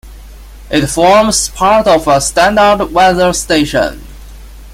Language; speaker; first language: English; non-native, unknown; Chinese